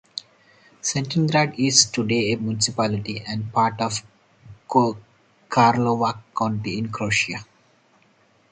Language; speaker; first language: English; non-native, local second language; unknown